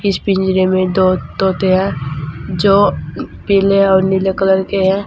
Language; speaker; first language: Hindi; native; Hindi